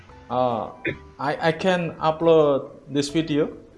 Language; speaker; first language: English; non-native, learner; Indonesian